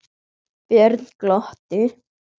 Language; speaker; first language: Icelandic; native; Icelandic